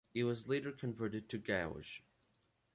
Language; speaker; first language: English; native; English